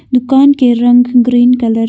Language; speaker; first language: Hindi; non-native, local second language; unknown